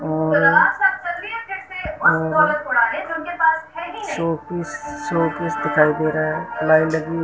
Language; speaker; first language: Hindi; non-native, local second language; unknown